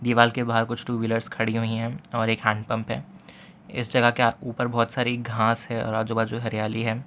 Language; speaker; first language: Hindi; non-native, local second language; Gujarati